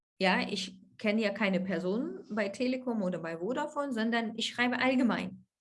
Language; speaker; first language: German; non-native, fluent; Russian